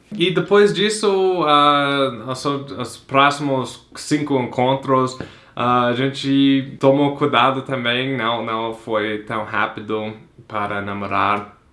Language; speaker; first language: Portuguese; non-native, fluent; English